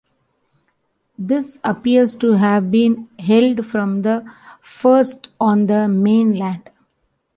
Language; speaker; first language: English; non-native, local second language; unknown